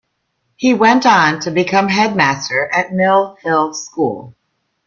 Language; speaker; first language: English; native; English